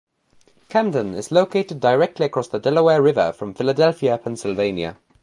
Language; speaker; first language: English; native; English